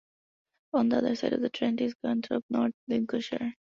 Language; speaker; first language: English; non-native, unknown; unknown